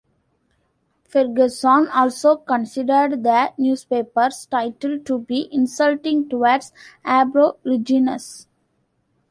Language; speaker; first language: English; non-native, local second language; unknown